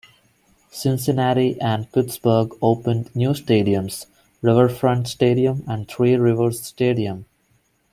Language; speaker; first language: English; non-native, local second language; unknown